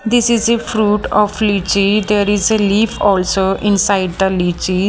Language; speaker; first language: English; non-native, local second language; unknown